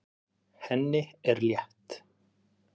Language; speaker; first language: Icelandic; native; Icelandic